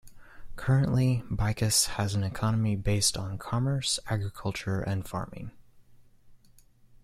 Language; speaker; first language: English; native; English